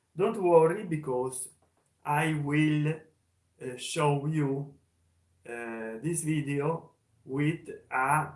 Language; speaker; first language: English; non-native, learner; Italian